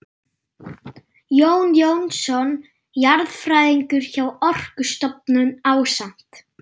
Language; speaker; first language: Icelandic; non-native, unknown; German